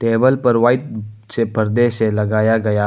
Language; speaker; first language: Hindi; non-native, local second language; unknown